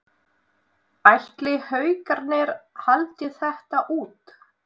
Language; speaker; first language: Icelandic; non-native, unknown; Russian